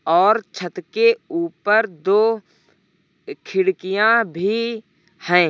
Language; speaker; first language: Hindi; native; Hindi